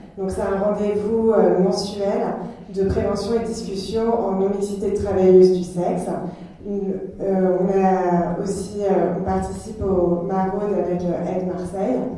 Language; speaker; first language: French; native; French